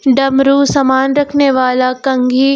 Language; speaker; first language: Hindi; native; Hindi